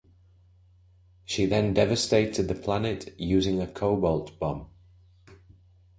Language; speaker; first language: English; native; English